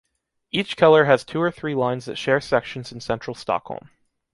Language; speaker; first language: English; native; English